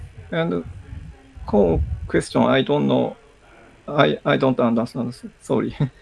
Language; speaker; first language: English; non-native, learner; Japanese